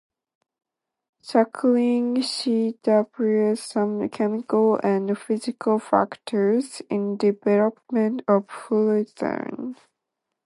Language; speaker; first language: English; non-native, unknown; Japanese